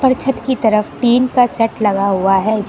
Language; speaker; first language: Hindi; native; Hindi